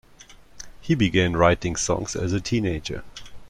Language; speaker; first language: English; non-native, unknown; German